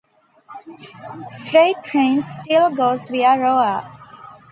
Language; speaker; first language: English; non-native, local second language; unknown